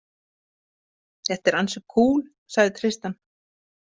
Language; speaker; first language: Icelandic; native; Icelandic